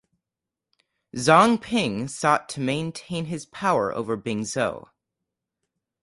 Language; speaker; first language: English; native; English